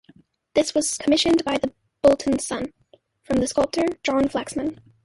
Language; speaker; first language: English; native; English